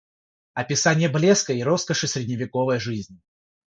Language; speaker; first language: Russian; non-native, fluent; Georgian